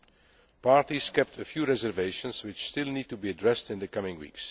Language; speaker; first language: English; non-native, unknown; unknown